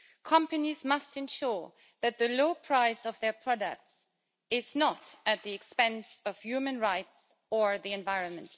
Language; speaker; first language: English; native; English